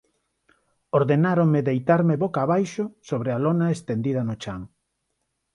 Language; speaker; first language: Galician; non-native, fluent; Spanish